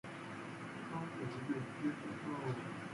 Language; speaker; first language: English; native; English